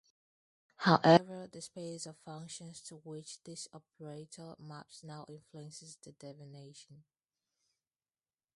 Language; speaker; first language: English; non-native, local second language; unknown